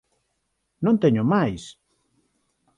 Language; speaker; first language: Galician; non-native, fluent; Spanish